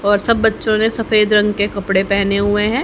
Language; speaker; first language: Hindi; native; Hindi